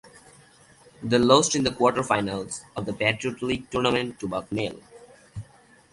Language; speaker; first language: English; non-native, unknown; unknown